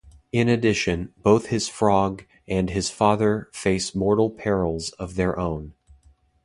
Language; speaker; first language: English; native; English